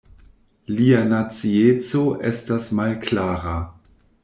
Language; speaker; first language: Esperanto; non-native, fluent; German